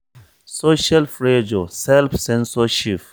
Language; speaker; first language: English; non-native, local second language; Hausa